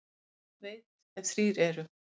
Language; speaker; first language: Icelandic; native; Icelandic